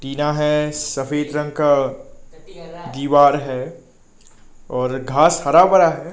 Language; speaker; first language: Hindi; non-native, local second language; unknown